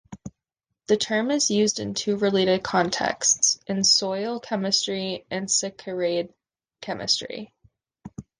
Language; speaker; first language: English; native; English